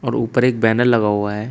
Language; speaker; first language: Hindi; native; Hindi